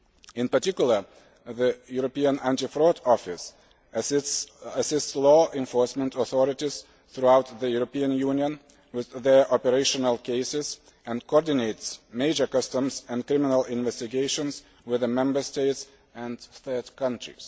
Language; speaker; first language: English; non-native, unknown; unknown